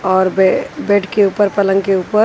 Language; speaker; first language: Hindi; native; Hindi